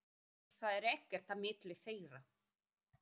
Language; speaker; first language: Icelandic; native; Icelandic